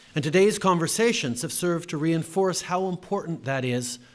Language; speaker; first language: English; early bilingual, other home language; French